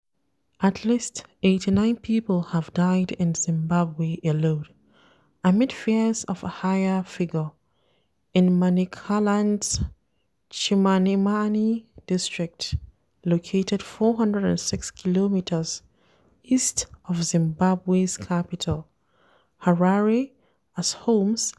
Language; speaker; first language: English; non-native, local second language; Hausa